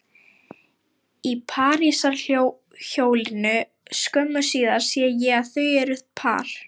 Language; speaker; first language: Icelandic; non-native, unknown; Lithuanian